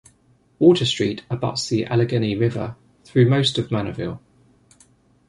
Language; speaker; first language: English; native; English